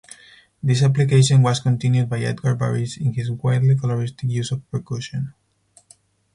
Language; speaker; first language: English; non-native, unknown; Spanish